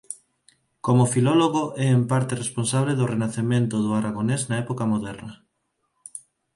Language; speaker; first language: Galician; non-native, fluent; Spanish